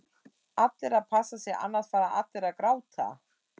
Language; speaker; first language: Icelandic; non-native, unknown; German